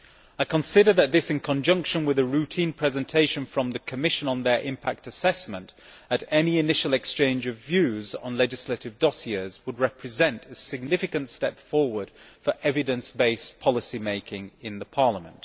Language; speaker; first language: English; native; English